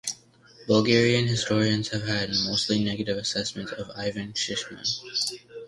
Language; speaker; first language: English; native; English